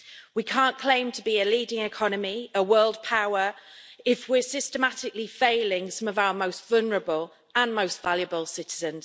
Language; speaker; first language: English; native; English